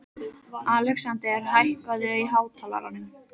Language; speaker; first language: Icelandic; native; Icelandic